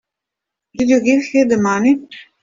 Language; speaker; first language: English; native; English